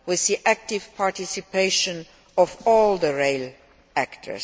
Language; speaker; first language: English; non-native, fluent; Luxembourgish